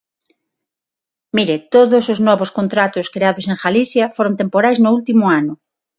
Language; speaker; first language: Galician; non-native, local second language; Spanish